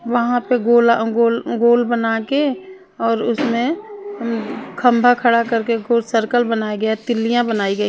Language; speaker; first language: Hindi; non-native, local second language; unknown